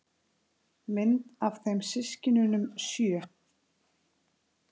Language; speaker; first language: Icelandic; native; Icelandic